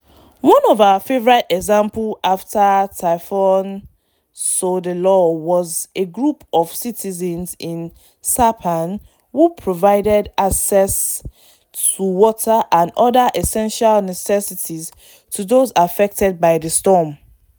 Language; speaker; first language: English; non-native, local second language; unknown